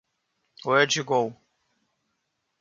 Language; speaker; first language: English; non-native, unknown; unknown